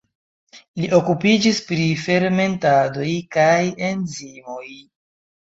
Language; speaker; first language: Esperanto; non-native, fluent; Chinese